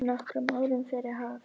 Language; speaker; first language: Icelandic; native; Icelandic